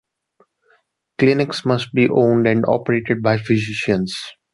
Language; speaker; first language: English; non-native, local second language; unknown